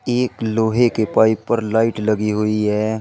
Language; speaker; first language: Hindi; native; Hindi